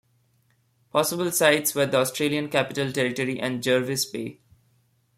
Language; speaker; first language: English; non-native, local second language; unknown